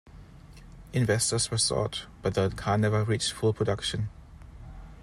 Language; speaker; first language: English; non-native, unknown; German